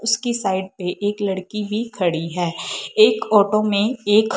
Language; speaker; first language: Hindi; non-native, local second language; Punjabi